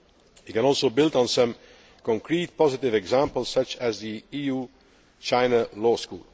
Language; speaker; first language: English; non-native, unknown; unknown